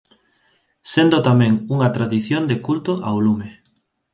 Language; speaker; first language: Galician; non-native, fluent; Spanish